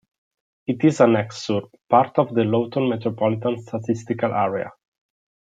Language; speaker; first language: English; non-native, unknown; Italian